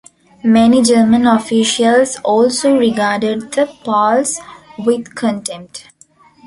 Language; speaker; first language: English; non-native, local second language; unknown